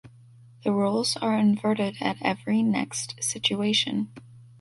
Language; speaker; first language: English; native; English